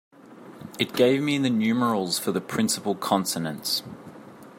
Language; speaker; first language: English; native; English